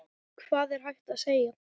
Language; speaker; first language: Icelandic; non-native, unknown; English